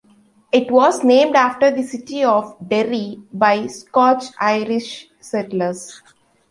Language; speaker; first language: English; non-native, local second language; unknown